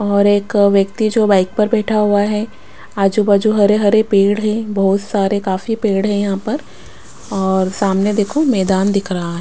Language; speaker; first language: Hindi; non-native, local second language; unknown